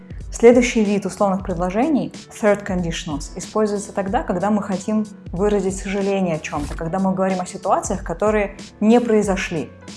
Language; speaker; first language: Russian; native; Russian